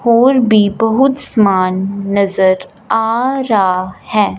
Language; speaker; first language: Hindi; non-native, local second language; Punjabi